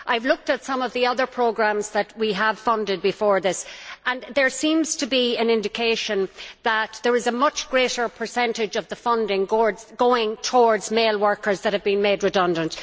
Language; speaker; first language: English; native; English